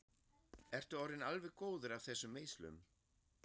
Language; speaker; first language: Icelandic; non-native, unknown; German